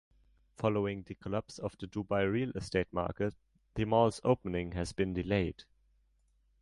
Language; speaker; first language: English; non-native, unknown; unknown